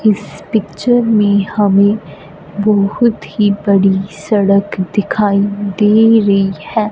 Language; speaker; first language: Hindi; non-native, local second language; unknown